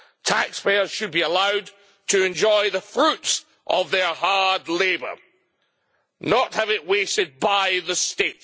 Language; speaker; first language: English; native; English